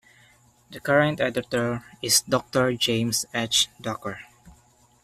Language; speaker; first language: English; non-native, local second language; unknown